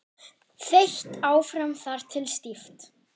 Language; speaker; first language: Icelandic; non-native, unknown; German